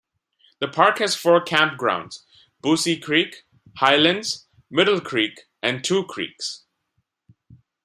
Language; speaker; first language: English; non-native, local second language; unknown